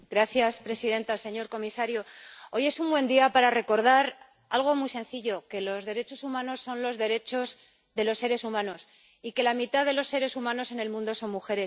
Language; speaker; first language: Spanish; native; Spanish